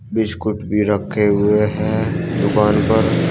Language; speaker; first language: Hindi; native; Hindi